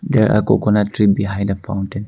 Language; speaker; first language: English; non-native, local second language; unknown